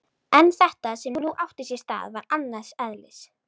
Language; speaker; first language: Icelandic; native; Icelandic